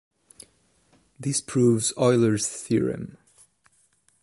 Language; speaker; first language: English; non-native, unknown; French